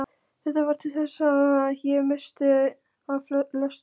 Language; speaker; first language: Icelandic; non-native, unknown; Polish